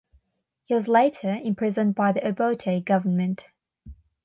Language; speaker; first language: English; non-native, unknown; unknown